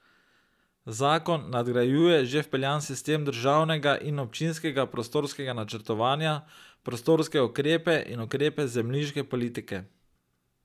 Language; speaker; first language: Slovenian; native; Slovenian